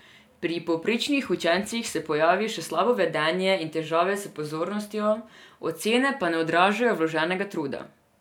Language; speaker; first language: Slovenian; non-native, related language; Serbian